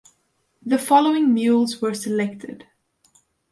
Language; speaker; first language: English; non-native, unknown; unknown